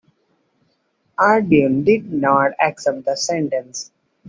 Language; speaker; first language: English; non-native, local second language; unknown